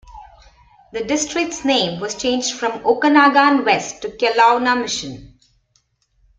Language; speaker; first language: English; non-native, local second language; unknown